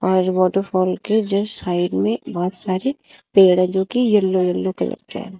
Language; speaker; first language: Hindi; native; Hindi